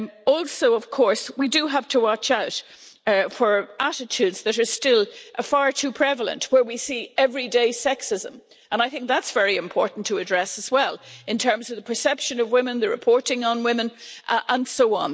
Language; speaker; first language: English; native; English